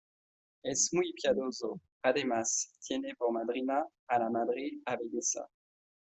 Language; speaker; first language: Spanish; non-native, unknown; French